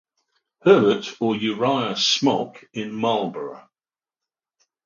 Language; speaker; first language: English; native; English